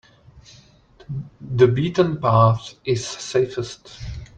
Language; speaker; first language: English; non-native, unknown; Czech